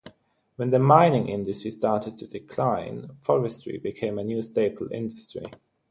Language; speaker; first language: English; non-native, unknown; German